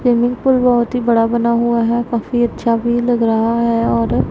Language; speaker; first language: Hindi; non-native, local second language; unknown